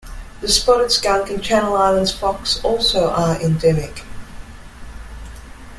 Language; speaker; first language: English; native; English